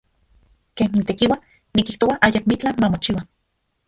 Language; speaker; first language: Central Puebla Nahuatl; non-native, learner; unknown